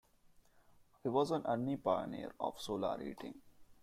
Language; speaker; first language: English; non-native, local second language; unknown